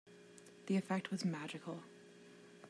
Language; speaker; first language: English; native; English